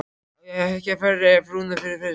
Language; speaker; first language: Icelandic; native; Icelandic